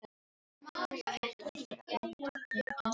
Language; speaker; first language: Icelandic; non-native, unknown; Filipino